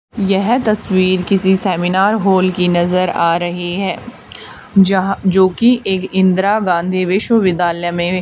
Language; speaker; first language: Hindi; native; Hindi